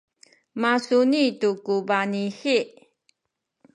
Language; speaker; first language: Sakizaya; non-native, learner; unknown